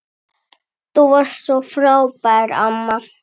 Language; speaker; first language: Icelandic; native; Icelandic